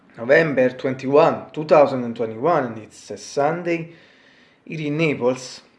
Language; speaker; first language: English; non-native, learner; Italian